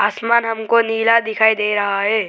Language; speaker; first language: Hindi; non-native, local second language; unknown